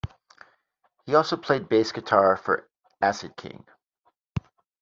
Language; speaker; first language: English; native; English